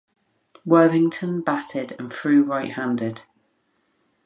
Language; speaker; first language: English; native; English